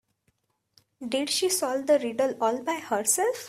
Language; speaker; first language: English; non-native, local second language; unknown